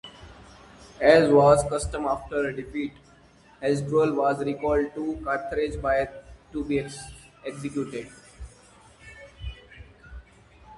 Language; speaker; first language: English; non-native, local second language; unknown